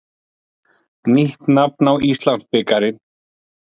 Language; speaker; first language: Icelandic; native; Icelandic